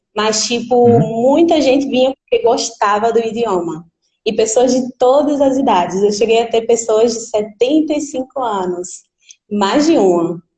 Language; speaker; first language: Portuguese; native; Portuguese